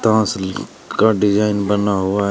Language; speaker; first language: Hindi; native; Hindi